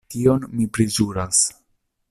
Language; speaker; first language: Esperanto; non-native, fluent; Italian